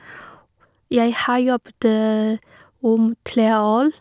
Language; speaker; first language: Norwegian; non-native, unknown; Chinese